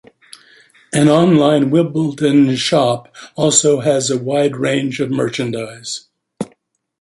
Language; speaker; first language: English; native; English